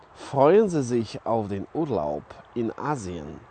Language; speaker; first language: German; non-native, fluent; Polish